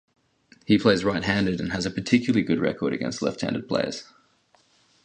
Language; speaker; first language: English; native; English